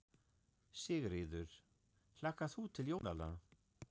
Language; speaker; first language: Icelandic; non-native, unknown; German